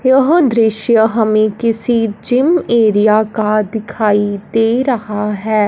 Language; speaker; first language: Hindi; non-native, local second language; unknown